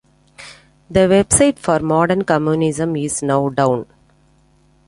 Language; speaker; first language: English; non-native, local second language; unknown